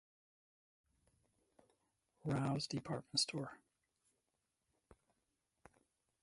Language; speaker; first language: English; native; English